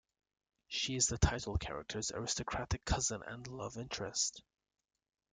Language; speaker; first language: English; native; English